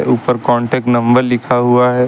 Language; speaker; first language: Hindi; native; Hindi